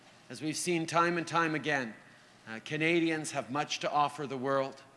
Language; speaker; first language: English; native; English